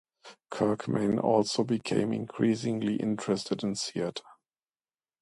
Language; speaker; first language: English; non-native, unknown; German